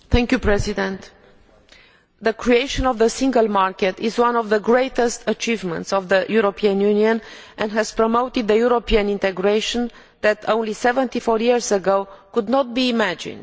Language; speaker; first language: English; non-native, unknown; Romanian